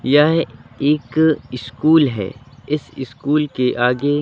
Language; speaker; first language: Hindi; native; Hindi